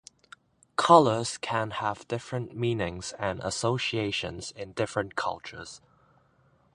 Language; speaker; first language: English; non-native, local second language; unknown